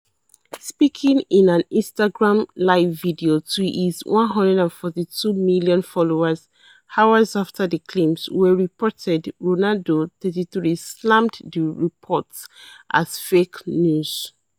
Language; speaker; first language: English; non-native, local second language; Yoruba